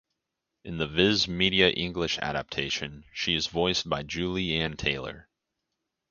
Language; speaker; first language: English; native; English